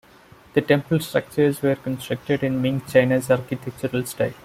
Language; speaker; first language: English; non-native, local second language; Malayalam